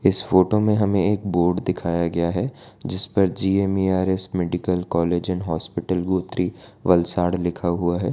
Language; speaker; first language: Hindi; non-native, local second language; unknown